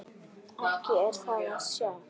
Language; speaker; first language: Icelandic; native; Icelandic